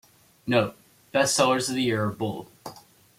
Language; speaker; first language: English; native; English